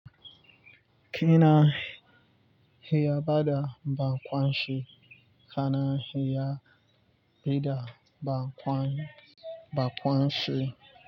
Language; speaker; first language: Hausa; non-native, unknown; Yoruba